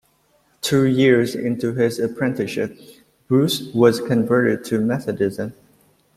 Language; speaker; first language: English; native; English